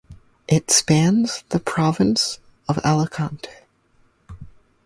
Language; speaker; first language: English; native; English